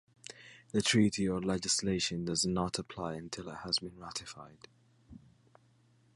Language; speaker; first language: English; native; English